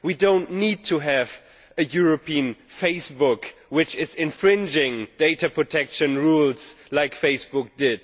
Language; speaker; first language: English; non-native, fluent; German